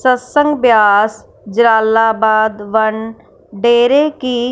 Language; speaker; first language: Hindi; non-native, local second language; Punjabi